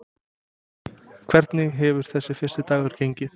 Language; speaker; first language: Icelandic; non-native, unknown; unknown